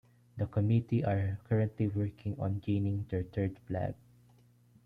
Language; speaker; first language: English; non-native, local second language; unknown